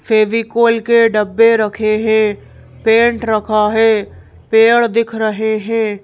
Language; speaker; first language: Hindi; native; Hindi